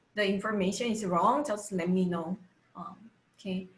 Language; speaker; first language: English; non-native, fluent; Korean